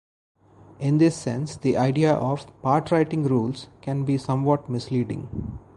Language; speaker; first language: English; non-native, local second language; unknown